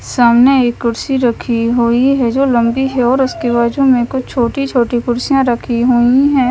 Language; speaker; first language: Hindi; non-native, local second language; Punjabi